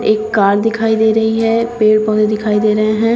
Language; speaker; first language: Hindi; native; Hindi